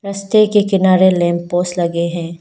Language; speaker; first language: Hindi; non-native, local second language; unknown